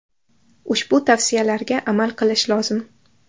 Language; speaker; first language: Uzbek; native; Uzbek